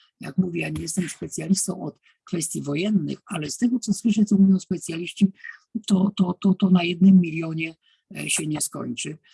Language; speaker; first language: Polish; native; Polish